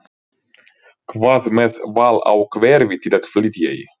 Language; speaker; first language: Icelandic; non-native, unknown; Ukrainian